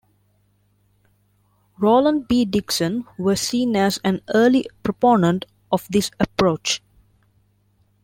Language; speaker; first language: English; non-native, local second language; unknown